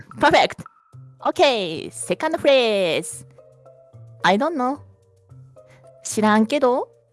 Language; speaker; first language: English; non-native, learner; Japanese